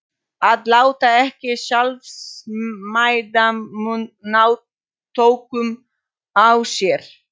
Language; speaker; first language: Icelandic; non-native, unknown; Polish